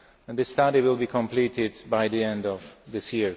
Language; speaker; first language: English; non-native, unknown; Slovak